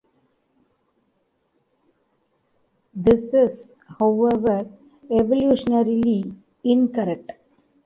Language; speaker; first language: English; non-native, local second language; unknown